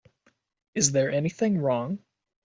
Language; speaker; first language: English; native; English